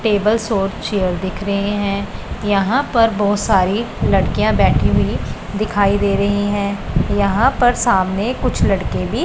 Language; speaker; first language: Hindi; non-native, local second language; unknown